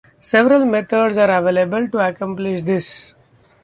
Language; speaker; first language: English; non-native, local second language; Marathi